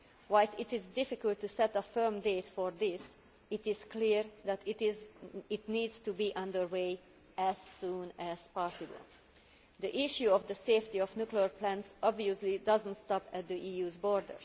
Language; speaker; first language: English; non-native, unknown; Hungarian